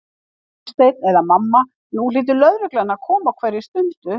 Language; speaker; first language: Icelandic; native; Icelandic